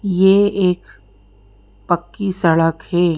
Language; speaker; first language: Hindi; native; Hindi